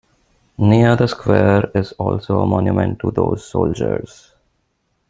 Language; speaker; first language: English; non-native, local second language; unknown